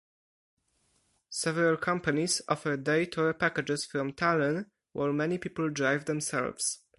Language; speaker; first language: English; non-native, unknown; Polish